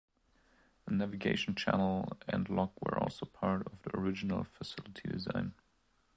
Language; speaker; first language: English; non-native, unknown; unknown